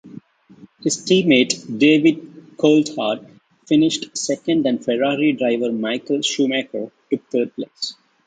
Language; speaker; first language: English; non-native, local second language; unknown